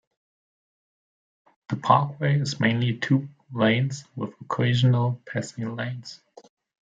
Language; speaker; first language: English; non-native, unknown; German